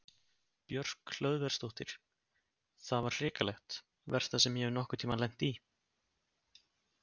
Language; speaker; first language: Icelandic; native; Icelandic